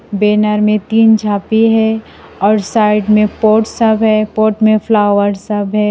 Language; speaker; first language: Hindi; non-native, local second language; Assamese